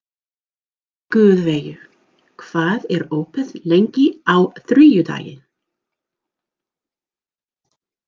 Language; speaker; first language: Icelandic; non-native, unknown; English